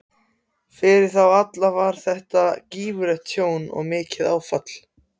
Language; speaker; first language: Icelandic; non-native, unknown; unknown